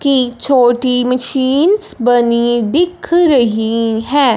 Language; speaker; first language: Hindi; non-native, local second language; Punjabi